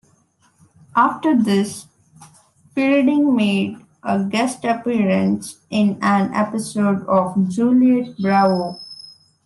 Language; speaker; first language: English; non-native, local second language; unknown